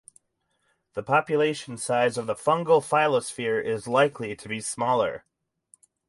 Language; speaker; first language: English; native; English